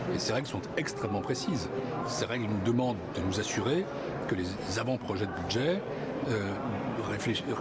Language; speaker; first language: French; native; French